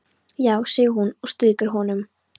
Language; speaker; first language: Icelandic; non-native, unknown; Polish